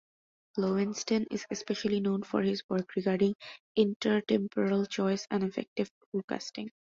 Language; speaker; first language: English; non-native, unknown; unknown